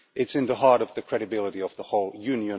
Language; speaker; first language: English; non-native, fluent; Finnish